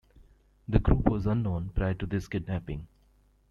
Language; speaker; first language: English; native; English